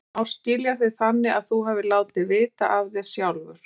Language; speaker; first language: Icelandic; native; Icelandic